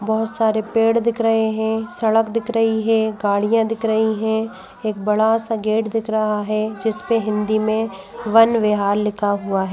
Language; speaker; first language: Hindi; native; Hindi